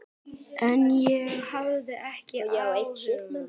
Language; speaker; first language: Icelandic; native; Icelandic